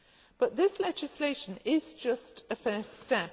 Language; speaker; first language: English; native; English